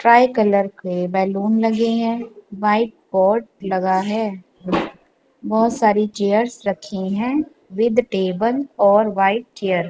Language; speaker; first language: Hindi; non-native, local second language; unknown